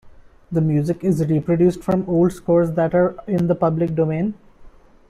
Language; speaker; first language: English; non-native, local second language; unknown